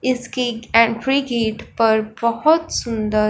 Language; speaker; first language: Hindi; non-native, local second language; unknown